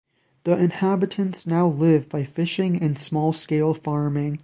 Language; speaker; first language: English; native; English